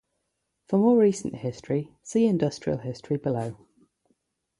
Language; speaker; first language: English; native; English